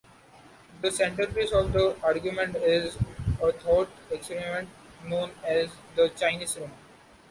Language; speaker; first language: English; non-native, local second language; Marathi